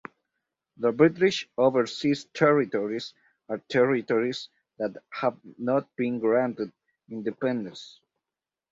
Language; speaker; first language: English; native; English